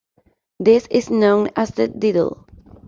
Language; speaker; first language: English; non-native, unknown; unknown